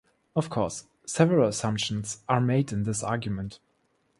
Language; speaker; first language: English; non-native, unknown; German